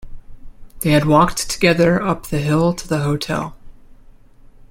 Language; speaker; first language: English; native; English